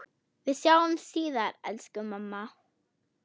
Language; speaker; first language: Icelandic; non-native, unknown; German